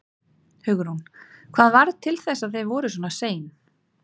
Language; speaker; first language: Icelandic; native; Icelandic